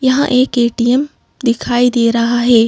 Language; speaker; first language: Hindi; native; Hindi